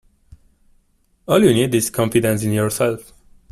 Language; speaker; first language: English; non-native, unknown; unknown